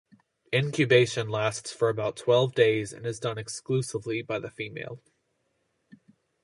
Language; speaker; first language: English; native; English